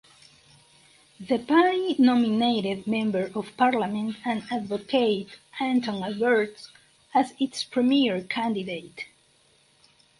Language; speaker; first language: English; non-native, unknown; Spanish